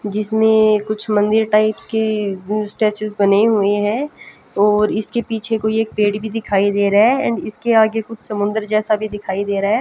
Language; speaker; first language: Hindi; native; Hindi